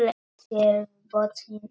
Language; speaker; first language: Icelandic; non-native, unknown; Polish